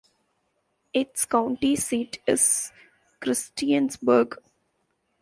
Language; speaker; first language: English; non-native, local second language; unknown